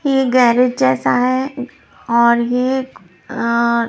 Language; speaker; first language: Hindi; non-native, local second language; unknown